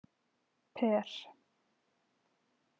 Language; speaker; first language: Icelandic; native; Icelandic